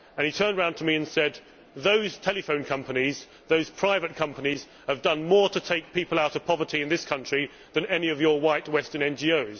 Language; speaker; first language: English; native; English